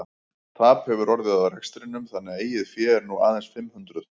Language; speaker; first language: Icelandic; native; Icelandic